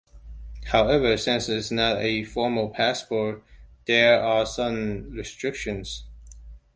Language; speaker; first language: English; non-native, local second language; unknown